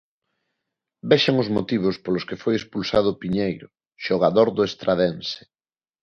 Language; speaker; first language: Galician; non-native, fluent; Spanish